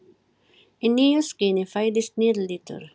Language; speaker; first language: Icelandic; non-native, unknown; Filipino